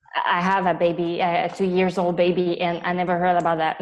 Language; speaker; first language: English; non-native, fluent; French